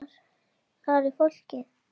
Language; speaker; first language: Icelandic; native; Icelandic